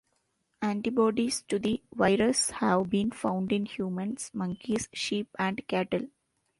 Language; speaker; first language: English; non-native, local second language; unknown